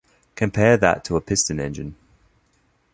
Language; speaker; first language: English; native; English